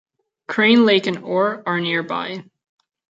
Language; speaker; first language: English; non-native, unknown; Catalan